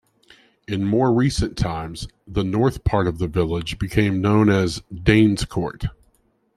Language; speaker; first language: English; native; English